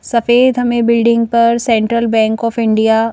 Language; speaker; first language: Hindi; native; Hindi